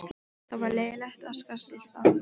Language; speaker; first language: Icelandic; non-native, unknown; Polish